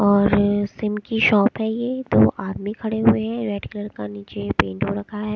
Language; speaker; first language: Hindi; native; Hindi